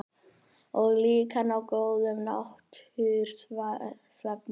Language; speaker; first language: Icelandic; native; Icelandic